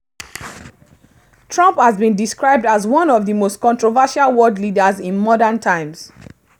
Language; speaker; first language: English; non-native, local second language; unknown